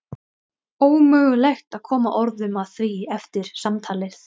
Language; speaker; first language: Icelandic; non-native, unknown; Thai